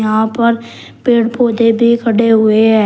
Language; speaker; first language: Hindi; native; Hindi